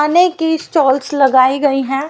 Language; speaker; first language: Hindi; native; Hindi